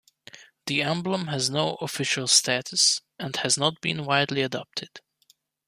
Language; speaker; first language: English; native; English